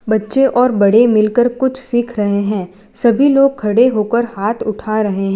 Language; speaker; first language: Hindi; non-native, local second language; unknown